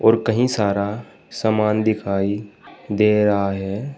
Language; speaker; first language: Hindi; native; Hindi